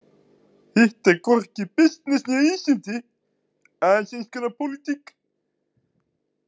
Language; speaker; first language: Icelandic; native; Icelandic